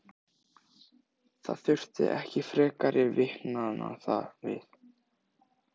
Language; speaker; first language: Icelandic; native; Icelandic